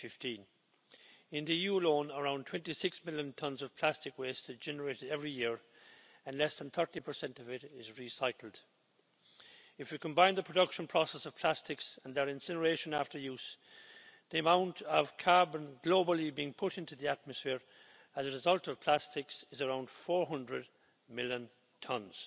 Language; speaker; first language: English; native; English